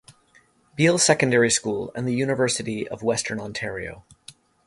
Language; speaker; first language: English; native; English